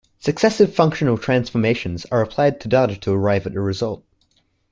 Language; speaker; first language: English; native; English